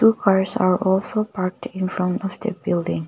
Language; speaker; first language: English; non-native, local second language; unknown